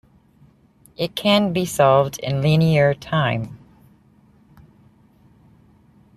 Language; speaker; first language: English; native; English